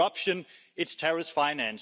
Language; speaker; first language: English; non-native, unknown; Danish